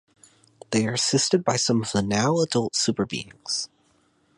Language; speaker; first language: English; native; English